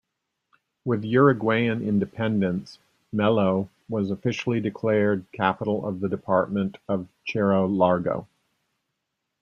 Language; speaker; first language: English; native; English